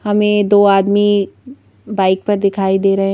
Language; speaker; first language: Hindi; native; Hindi